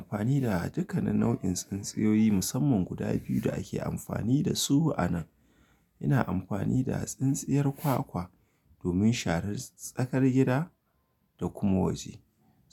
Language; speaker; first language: Hausa; native; Hausa